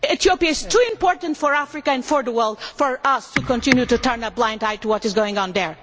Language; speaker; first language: English; non-native, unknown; Portuguese